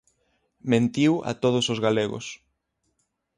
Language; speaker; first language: Galician; native; Galician